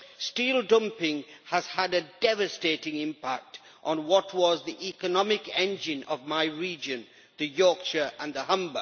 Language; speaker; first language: English; native; English